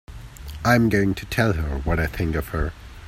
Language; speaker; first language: English; native; English